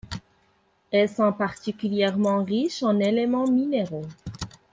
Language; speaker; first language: French; non-native, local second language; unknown